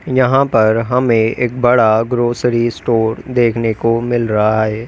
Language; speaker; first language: Hindi; native; Hindi